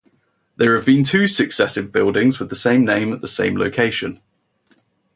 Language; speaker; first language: English; native; English